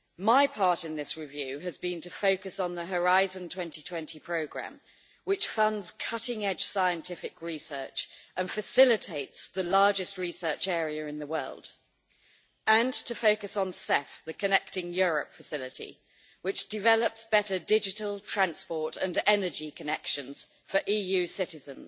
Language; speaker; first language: English; native; English